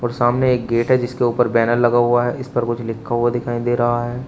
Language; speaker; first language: Hindi; native; Hindi